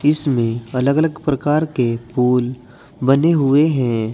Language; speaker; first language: Hindi; native; Hindi